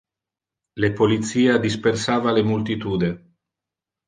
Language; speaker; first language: Interlingua; non-native, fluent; Italian